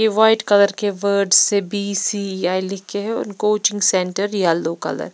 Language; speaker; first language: Hindi; non-native, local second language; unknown